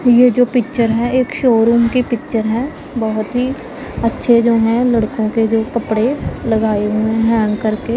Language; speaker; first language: Hindi; non-native, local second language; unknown